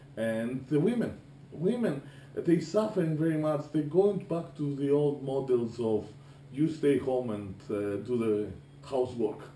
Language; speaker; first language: English; non-native, fluent; Greek